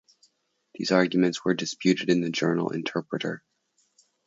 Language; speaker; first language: English; native; English